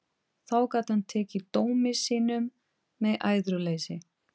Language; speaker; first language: Icelandic; non-native, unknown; Portuguese